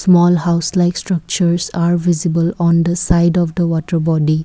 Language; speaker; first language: English; non-native, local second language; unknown